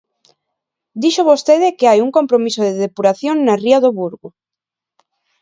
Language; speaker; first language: Galician; non-native, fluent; Spanish